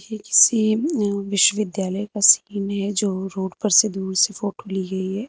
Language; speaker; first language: Hindi; native; Hindi